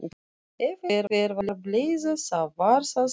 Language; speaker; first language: Icelandic; non-native, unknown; Russian